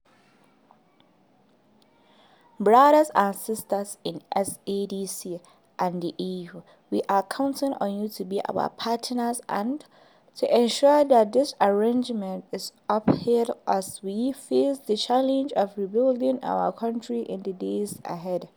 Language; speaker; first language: English; non-native, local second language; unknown